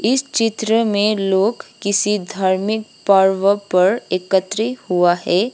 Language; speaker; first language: Hindi; non-native, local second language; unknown